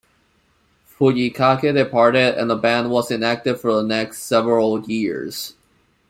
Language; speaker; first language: English; non-native, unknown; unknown